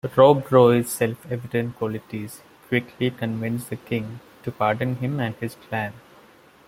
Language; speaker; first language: English; non-native, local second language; Malayalam